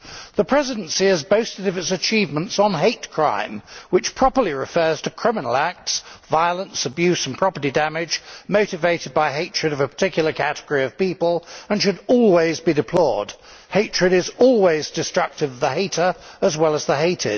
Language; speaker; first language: English; native; English